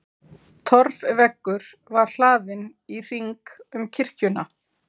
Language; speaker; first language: Icelandic; native; Icelandic